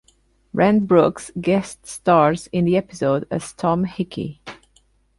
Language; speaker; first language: English; non-native, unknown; Portuguese